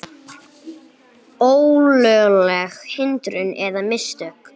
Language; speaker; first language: Icelandic; non-native, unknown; English